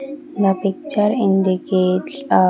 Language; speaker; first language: English; non-native, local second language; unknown